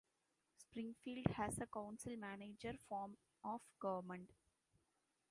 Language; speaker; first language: English; non-native, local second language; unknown